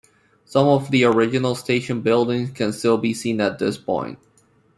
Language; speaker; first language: English; non-native, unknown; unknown